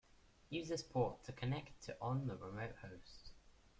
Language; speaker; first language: English; native; English